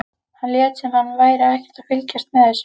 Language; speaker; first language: Icelandic; native; Icelandic